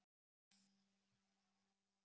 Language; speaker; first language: Icelandic; native; Icelandic